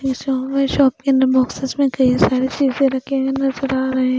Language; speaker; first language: Hindi; non-native, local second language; Punjabi